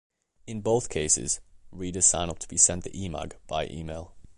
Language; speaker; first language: English; native; English